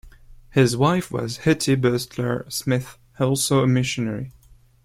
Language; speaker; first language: English; non-native, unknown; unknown